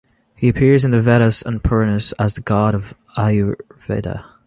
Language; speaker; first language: English; native; English